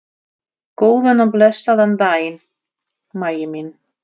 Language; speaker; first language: Icelandic; non-native, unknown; Russian